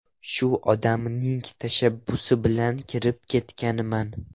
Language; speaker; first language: Uzbek; non-native, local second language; Russian